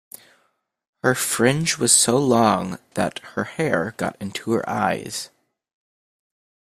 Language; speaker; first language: English; native; English